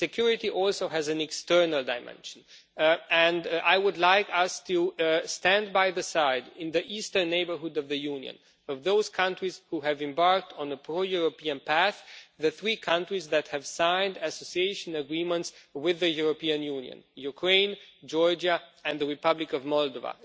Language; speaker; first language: English; non-native, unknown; Romanian